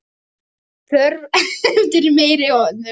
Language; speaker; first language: Icelandic; non-native, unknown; Polish